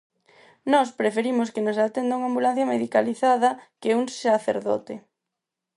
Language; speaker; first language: Galician; non-native, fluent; Spanish